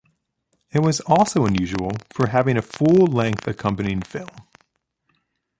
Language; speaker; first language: English; native; English